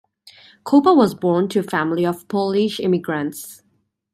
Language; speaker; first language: English; native; English